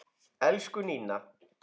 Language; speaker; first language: Icelandic; native; Icelandic